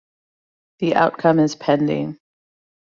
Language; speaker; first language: English; native; English